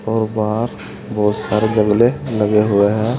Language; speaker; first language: Hindi; native; Hindi